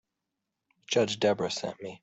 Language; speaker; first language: English; native; English